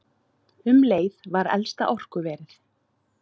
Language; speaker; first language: Icelandic; native; Icelandic